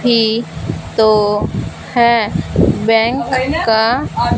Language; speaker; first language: Hindi; non-native, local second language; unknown